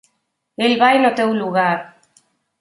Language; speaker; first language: Galician; native; Galician